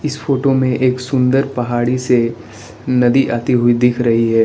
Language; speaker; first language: Hindi; non-native, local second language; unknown